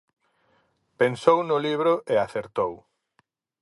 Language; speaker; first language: Galician; native; Galician